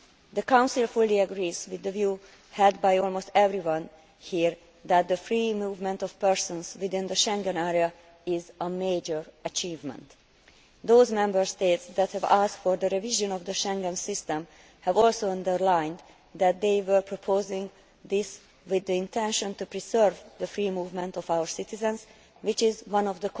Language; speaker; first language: English; non-native, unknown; Hungarian